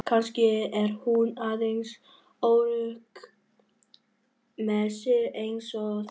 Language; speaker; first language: Icelandic; non-native, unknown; Vietnamese